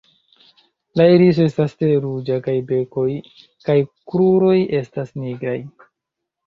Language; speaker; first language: Esperanto; non-native, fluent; Chinese